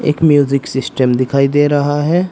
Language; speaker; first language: Hindi; native; Hindi